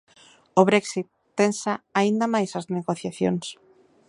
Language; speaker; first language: Galician; native; Galician